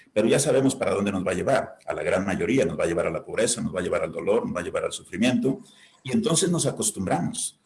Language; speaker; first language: Spanish; native; Spanish